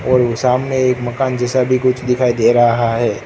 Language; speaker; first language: Hindi; non-native, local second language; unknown